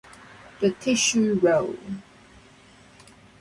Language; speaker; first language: English; non-native, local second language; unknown